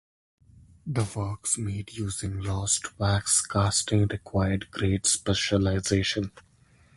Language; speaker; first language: English; non-native, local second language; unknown